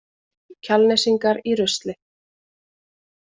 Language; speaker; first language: Icelandic; native; Icelandic